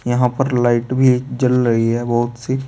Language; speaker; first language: Hindi; native; Hindi